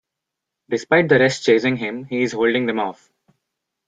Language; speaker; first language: English; non-native, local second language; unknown